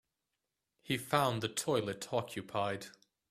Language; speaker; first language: English; native; English